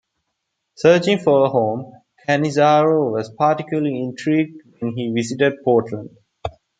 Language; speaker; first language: English; non-native, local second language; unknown